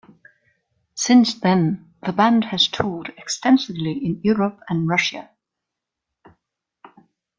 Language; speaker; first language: English; non-native, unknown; German